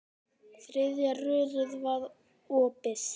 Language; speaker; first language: Icelandic; native; Icelandic